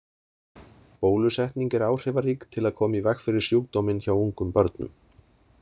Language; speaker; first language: Icelandic; native; Icelandic